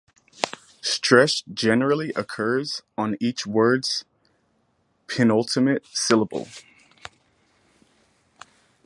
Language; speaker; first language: English; native; English